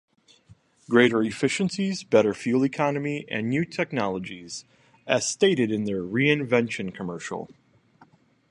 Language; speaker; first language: English; native; English